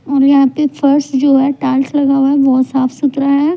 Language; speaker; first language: Hindi; non-native, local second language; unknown